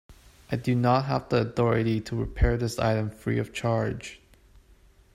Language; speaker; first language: English; non-native, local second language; Cantonese